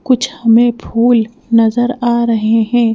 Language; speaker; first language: Hindi; native; Hindi